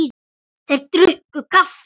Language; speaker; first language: Icelandic; native; Icelandic